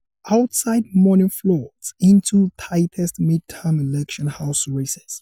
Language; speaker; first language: English; non-native, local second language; Yoruba